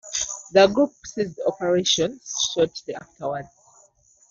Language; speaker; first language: English; non-native, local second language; Ganda